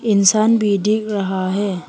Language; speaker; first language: Hindi; non-native, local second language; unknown